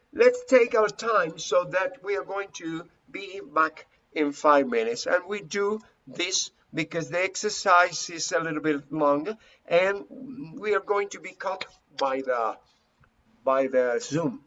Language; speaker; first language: English; non-native, fluent; Spanish